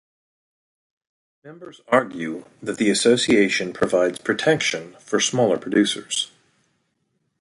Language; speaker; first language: English; native; English